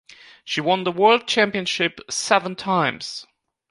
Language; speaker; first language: English; non-native, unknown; German